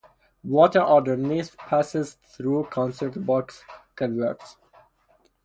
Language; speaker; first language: English; non-native, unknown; Persian